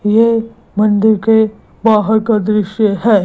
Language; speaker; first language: Hindi; non-native, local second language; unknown